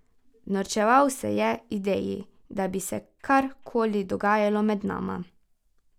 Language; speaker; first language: Slovenian; native; Slovenian